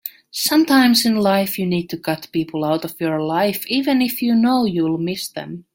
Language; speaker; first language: English; native; English